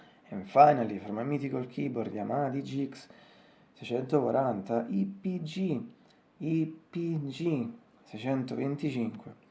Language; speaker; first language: English; non-native, learner; Italian